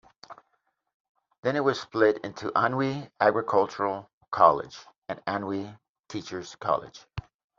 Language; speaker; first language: English; native; English